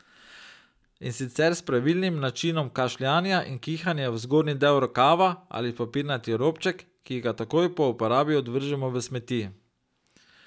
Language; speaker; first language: Slovenian; native; Slovenian